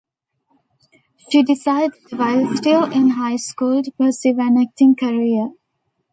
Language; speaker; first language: English; non-native, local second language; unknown